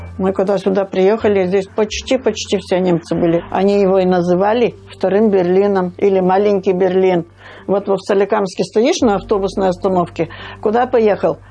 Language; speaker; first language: Russian; non-native, local second language; German